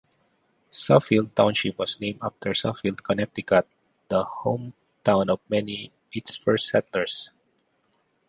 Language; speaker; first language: English; non-native, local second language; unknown